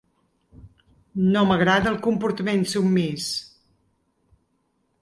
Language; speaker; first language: Catalan; native; Catalan